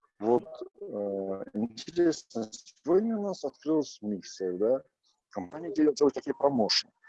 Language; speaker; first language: Russian; non-native, local second language; Azerbaijani